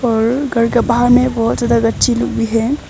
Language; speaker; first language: Hindi; non-native, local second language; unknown